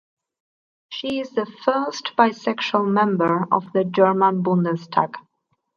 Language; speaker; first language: English; non-native, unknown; Spanish